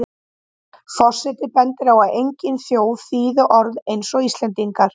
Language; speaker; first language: Icelandic; native; Icelandic